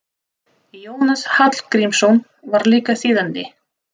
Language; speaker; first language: Icelandic; non-native, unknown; Russian